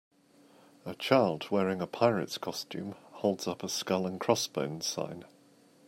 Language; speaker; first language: English; native; English